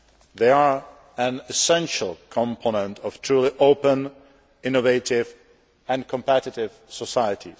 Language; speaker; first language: English; non-native, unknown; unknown